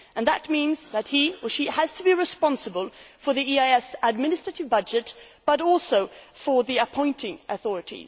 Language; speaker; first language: English; non-native, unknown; Swedish